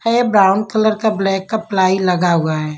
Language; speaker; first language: Hindi; non-native, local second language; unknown